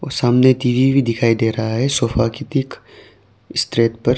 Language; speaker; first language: Hindi; non-native, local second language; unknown